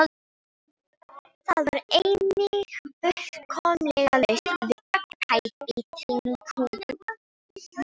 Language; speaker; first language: Icelandic; non-native, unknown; Filipino